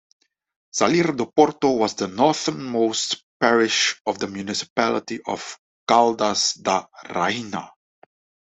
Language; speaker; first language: English; non-native, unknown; Dutch